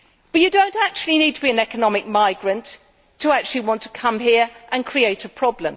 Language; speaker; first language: English; native; English